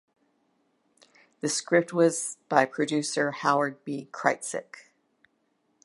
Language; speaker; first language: English; native; English